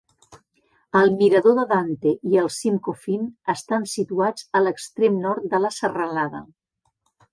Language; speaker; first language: Catalan; native; Catalan